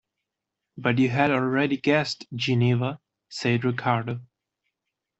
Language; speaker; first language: English; non-native, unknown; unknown